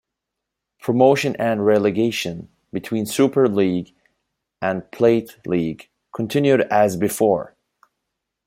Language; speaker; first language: English; native; English